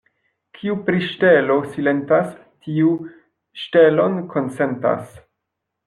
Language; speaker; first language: Esperanto; non-native, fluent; French